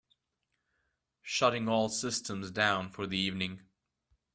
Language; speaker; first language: English; native; English